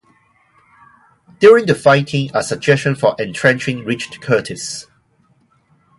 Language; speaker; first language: English; non-native, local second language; Cantonese